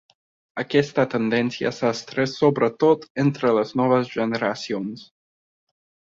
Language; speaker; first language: Catalan; non-native, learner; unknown